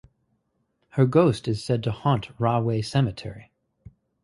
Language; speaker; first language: English; native; English